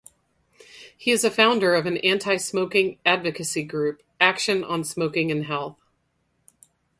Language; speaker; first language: English; native; English